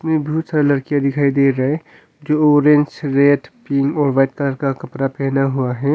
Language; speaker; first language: Hindi; non-native, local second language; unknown